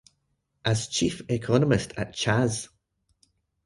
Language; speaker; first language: English; native; English